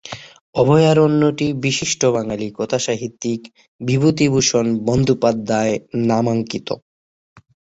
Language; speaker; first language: Bangla; native; Bangla